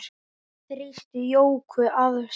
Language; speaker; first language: Icelandic; native; Icelandic